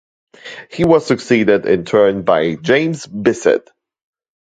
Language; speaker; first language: English; non-native, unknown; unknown